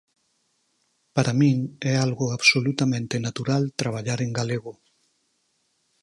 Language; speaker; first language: Galician; native; Galician